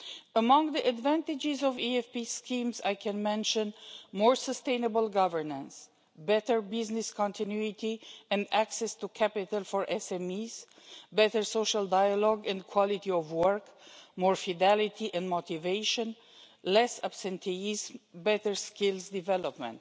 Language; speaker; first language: English; non-native, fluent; Romanian